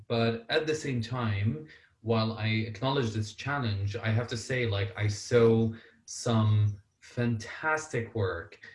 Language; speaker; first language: English; non-native, fluent; Arabic